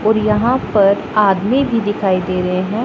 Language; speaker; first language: Hindi; non-native, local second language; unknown